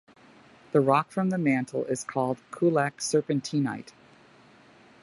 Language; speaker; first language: English; native; English